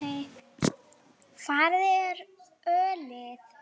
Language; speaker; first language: Icelandic; non-native, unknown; Lithuanian